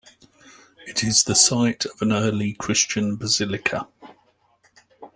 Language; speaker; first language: English; native; English